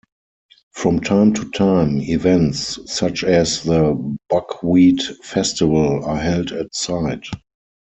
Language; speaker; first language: English; non-native, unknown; German